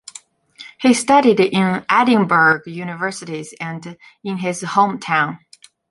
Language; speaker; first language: English; non-native, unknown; Chinese